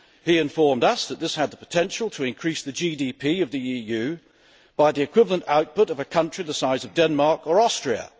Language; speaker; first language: English; native; English